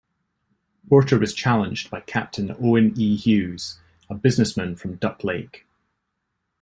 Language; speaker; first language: English; native; English